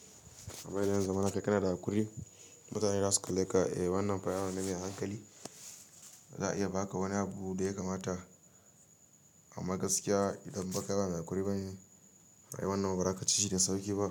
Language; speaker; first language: Hausa; native; Hausa